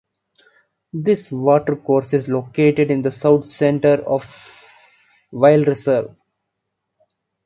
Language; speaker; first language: English; non-native, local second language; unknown